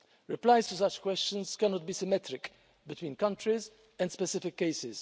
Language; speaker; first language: English; non-native, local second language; Maltese